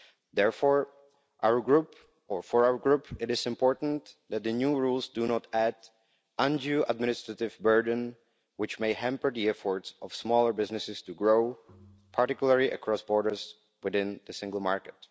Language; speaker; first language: English; non-native, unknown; Czech